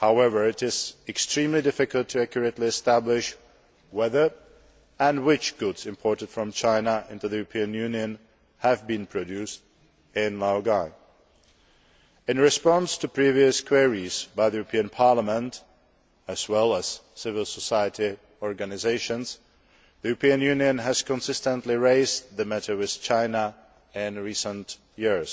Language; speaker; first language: English; non-native, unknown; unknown